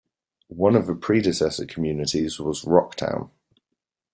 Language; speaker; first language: English; native; English